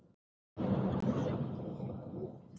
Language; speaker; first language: Icelandic; native; Icelandic